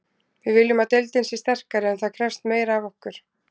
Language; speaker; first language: Icelandic; native; Icelandic